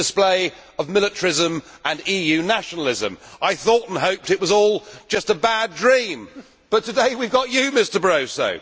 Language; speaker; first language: English; native; English